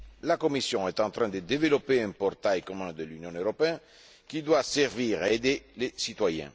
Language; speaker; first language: French; non-native, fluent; Italian